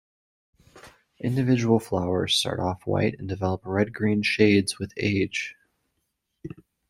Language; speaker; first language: English; native; English